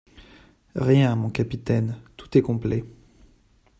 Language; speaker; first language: French; non-native, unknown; Chinese